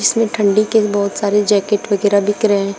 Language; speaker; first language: Hindi; native; Hindi